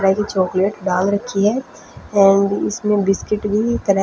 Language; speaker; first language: Hindi; non-native, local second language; Punjabi